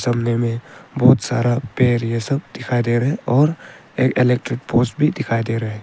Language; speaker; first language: Hindi; non-native, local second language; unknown